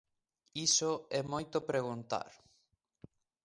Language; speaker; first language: Galician; native; Galician